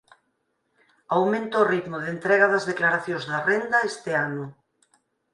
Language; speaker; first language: Galician; native; Galician